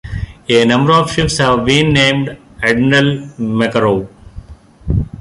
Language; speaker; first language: English; non-native, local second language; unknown